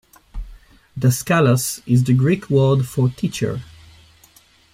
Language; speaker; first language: English; native; English